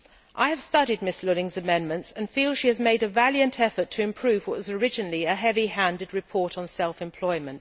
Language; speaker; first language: English; native; English